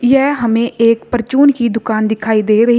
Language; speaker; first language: Hindi; native; Hindi